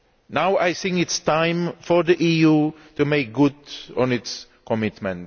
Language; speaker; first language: English; non-native, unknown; Greek